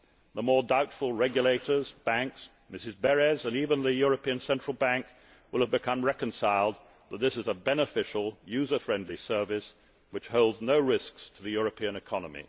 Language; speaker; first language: English; native; English